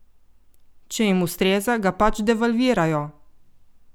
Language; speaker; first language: Slovenian; native; Slovenian